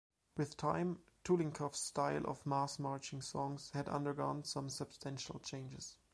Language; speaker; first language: English; non-native, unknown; German